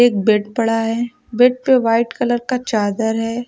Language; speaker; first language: Hindi; native; Hindi